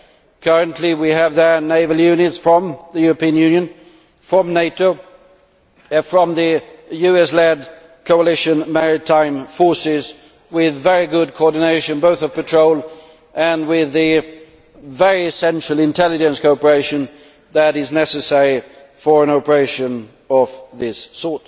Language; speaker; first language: English; non-native, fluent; Swedish